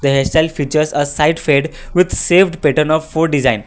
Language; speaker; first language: English; non-native, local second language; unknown